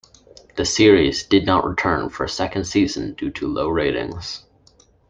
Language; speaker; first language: English; native; English